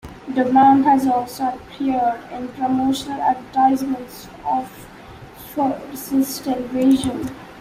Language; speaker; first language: English; non-native, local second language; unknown